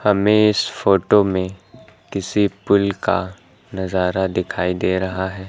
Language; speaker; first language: Hindi; native; Hindi